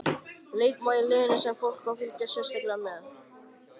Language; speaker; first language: Icelandic; native; Icelandic